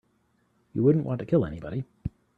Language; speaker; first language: English; native; English